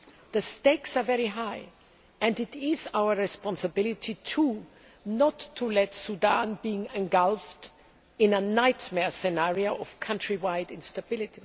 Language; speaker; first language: English; non-native, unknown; German